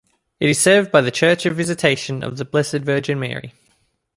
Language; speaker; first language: English; native; English